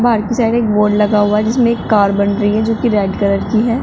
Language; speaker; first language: Hindi; native; Hindi